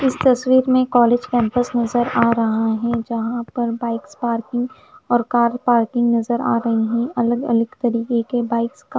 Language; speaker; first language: Hindi; non-native, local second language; Punjabi